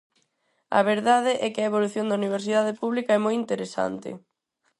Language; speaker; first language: Galician; non-native, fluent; Spanish